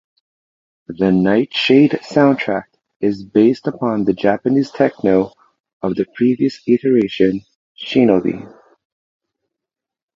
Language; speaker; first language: English; non-native, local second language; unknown